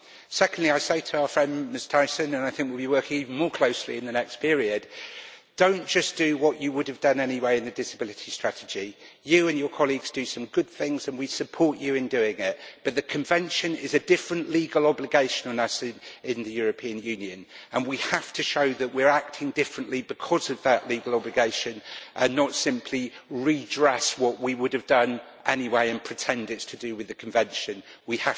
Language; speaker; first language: English; native; English